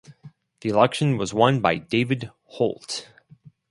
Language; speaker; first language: English; non-native, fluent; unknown